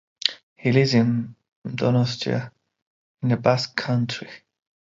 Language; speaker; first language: English; non-native, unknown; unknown